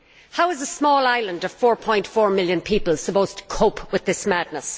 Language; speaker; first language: English; native; English